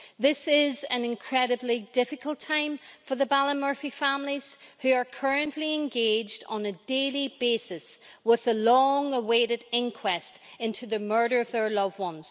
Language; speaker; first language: English; native; English